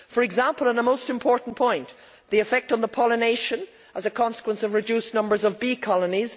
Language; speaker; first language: English; native; English